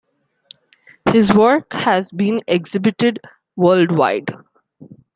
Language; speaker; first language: English; non-native, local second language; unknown